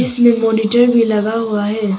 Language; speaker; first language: Hindi; non-native, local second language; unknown